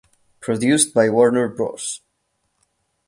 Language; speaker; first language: English; non-native, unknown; Catalan